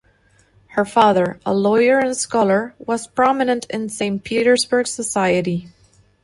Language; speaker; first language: English; non-native, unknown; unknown